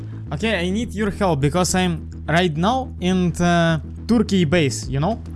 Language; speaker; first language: English; non-native, learner; Russian